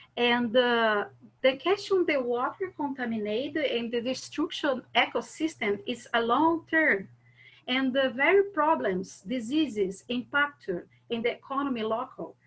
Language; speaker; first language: English; non-native, learner; Portuguese